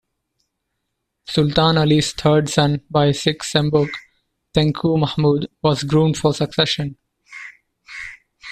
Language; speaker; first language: English; non-native, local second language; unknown